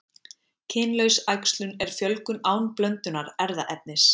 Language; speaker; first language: Icelandic; native; Icelandic